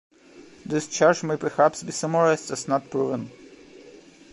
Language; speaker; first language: English; non-native, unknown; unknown